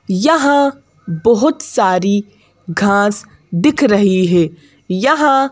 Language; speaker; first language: Hindi; native; Hindi